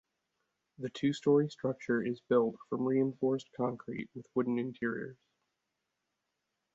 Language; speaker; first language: English; native; English